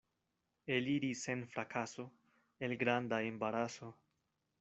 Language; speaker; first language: Esperanto; non-native, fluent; Spanish